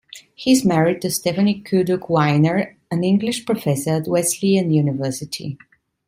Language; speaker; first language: English; non-native, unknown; Italian